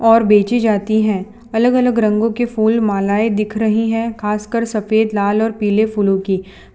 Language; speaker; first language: Hindi; non-native, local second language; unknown